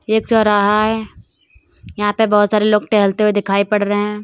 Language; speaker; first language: Hindi; native; Hindi